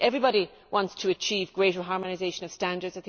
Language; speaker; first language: English; native; English